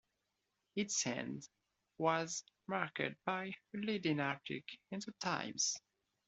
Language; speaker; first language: English; non-native, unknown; French